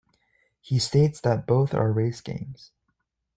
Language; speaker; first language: English; native; English